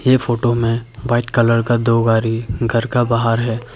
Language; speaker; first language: Hindi; non-native, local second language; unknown